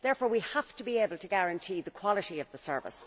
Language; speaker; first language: English; native; English